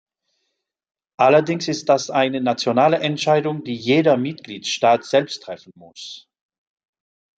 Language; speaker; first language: German; non-native, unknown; French